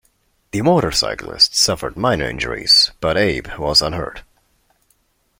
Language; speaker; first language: English; non-native, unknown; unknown